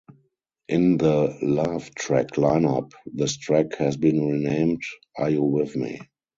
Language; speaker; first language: English; non-native, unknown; German